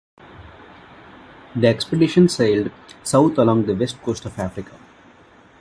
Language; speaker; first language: English; non-native, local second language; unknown